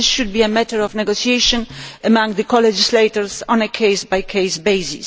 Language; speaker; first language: English; non-native, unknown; Polish